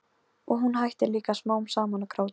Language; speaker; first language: Icelandic; non-native, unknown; Polish